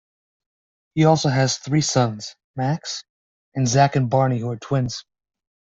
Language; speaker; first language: English; native; English